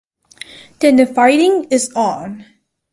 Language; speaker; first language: English; native; English